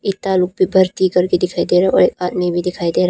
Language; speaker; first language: Hindi; non-native, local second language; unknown